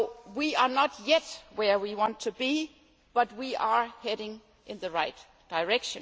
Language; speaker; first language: English; non-native, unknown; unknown